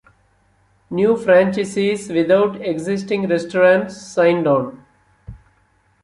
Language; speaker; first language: English; non-native, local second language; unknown